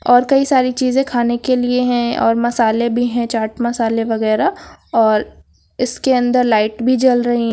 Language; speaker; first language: Hindi; native; Hindi